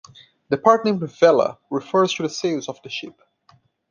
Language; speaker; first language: English; non-native, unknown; Portuguese